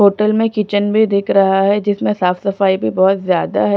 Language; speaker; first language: Hindi; non-native, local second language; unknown